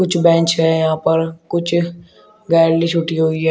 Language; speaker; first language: Hindi; native; Hindi